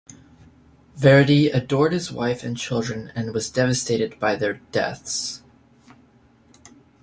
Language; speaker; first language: English; native; English